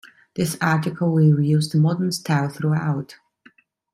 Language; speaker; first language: English; non-native, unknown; Italian